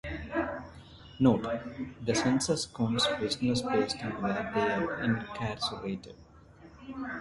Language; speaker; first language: English; non-native, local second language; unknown